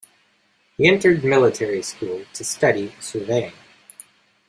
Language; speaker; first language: English; native; English